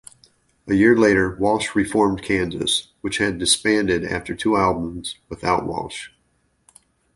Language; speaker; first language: English; native; English